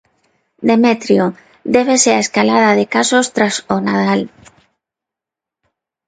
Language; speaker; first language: Galician; non-native, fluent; Spanish